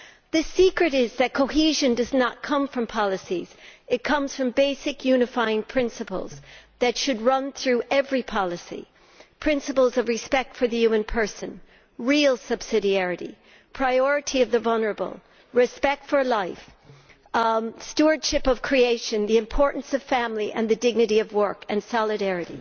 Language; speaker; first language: English; native; English